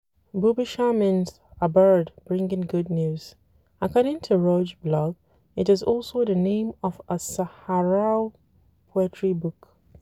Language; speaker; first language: English; non-native, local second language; Hausa